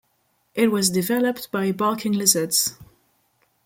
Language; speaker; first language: English; non-native, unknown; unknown